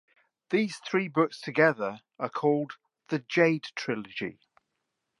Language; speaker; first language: English; native; English